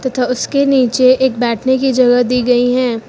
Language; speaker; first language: Hindi; native; Hindi